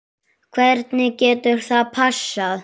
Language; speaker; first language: Icelandic; native; Icelandic